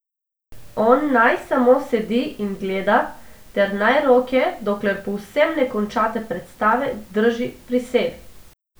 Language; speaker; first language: Slovenian; non-native, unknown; Macedonian